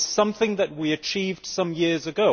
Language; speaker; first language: English; native; English